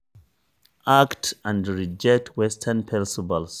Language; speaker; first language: English; non-native, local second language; Hausa